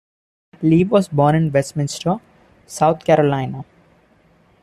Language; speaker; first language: English; non-native, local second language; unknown